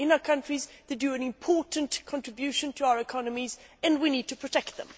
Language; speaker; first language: English; non-native, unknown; Swedish